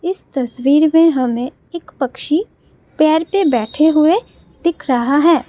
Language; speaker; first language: Hindi; non-native, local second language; Assamese